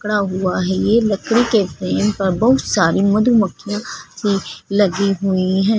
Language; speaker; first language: Hindi; non-native, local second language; Punjabi